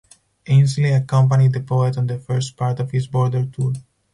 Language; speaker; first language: English; non-native, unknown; Spanish